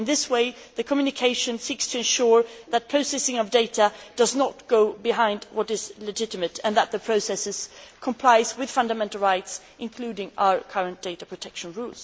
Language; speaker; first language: English; non-native, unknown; Swedish